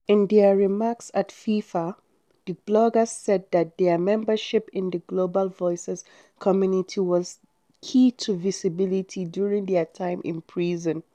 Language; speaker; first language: English; non-native, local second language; Hausa